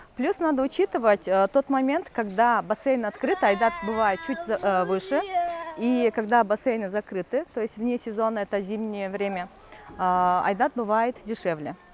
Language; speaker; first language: Russian; non-native, local second language; Kyrgyz